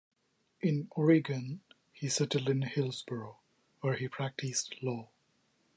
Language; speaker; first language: English; non-native, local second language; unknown